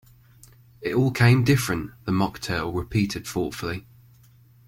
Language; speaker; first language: English; native; English